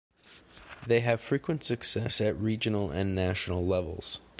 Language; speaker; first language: English; native; English